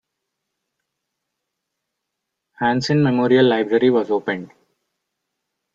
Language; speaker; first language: English; non-native, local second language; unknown